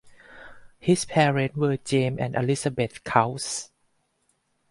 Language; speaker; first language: English; non-native, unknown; Thai